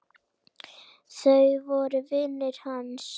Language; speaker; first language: Icelandic; native; Icelandic